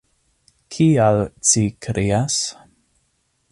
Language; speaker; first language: Esperanto; non-native, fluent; English